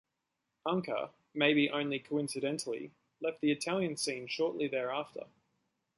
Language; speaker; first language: English; native; English